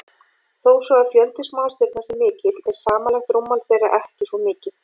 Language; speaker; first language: Icelandic; native; Icelandic